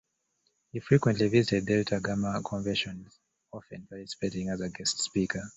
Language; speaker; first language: English; native; English